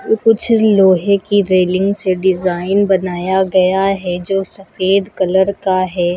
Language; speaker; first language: Hindi; native; Hindi